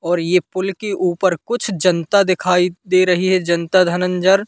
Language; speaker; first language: Hindi; native; Hindi